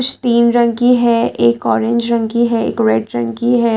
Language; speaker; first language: Hindi; native; Hindi